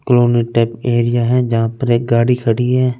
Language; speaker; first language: Hindi; non-native, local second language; Punjabi